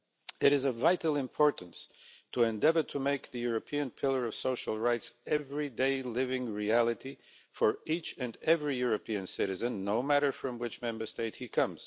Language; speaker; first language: English; non-native, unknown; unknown